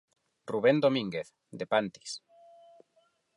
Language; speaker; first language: Galician; non-native, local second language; Spanish